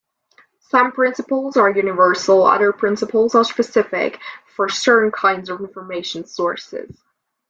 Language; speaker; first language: English; non-native, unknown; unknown